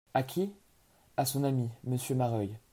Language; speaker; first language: French; native; French